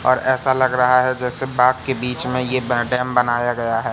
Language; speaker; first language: Hindi; native; Hindi